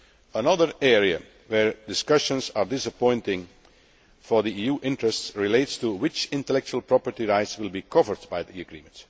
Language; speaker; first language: English; non-native, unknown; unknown